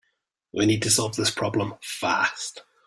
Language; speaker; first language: English; native; English